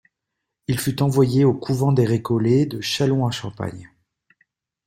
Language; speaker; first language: French; native; French